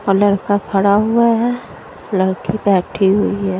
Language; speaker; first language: Hindi; non-native, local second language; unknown